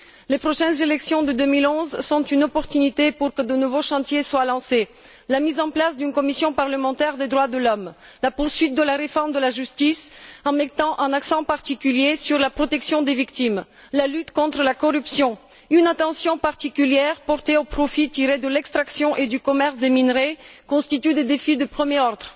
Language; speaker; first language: French; non-native, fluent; Bulgarian